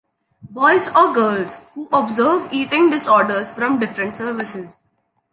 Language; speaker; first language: English; non-native, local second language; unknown